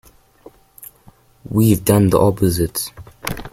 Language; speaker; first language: English; native; English